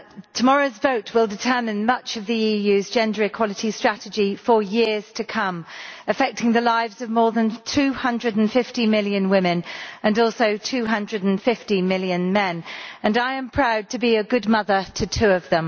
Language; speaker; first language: English; native; English